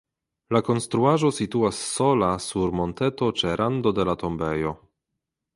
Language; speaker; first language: Esperanto; non-native, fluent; Polish